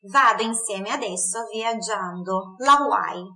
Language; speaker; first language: Italian; non-native, fluent; Portuguese